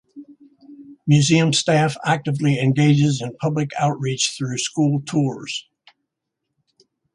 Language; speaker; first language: English; native; English